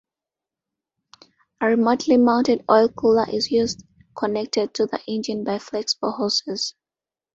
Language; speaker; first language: English; non-native, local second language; Ganda